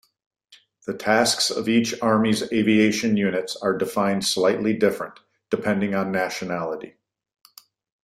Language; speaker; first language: English; native; English